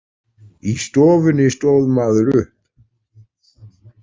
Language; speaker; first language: Icelandic; native; Icelandic